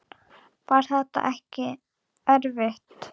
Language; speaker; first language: Icelandic; native; Icelandic